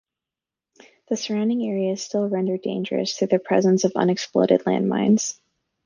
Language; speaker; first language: English; native; English